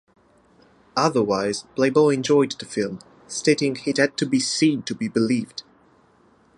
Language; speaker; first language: English; non-native, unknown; Italian